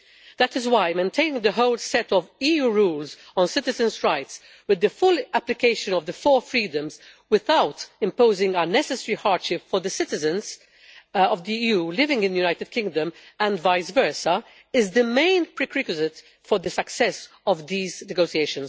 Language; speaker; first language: English; non-native, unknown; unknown